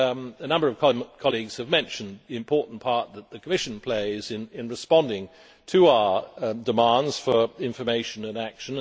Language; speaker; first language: English; native; English